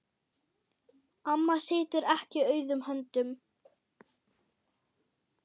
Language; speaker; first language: Icelandic; non-native, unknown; German